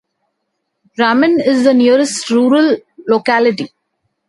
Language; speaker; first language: English; non-native, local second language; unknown